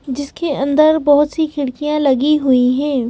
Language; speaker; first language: Hindi; native; Hindi